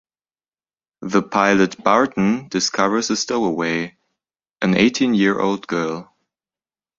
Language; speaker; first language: English; non-native, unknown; German